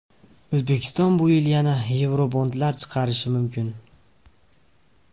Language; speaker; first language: Uzbek; native; Uzbek